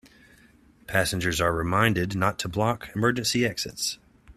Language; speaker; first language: English; native; English